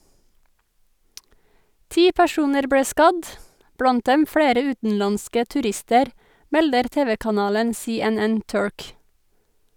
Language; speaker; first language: Norwegian; native; Norwegian